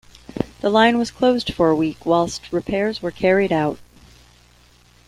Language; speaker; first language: English; native; English